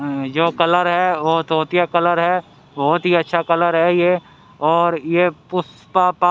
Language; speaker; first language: Hindi; native; Hindi